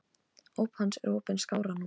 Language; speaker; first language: Icelandic; non-native, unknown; Polish